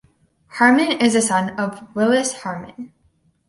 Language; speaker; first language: English; native; English